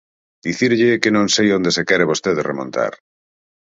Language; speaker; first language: Galician; native; Galician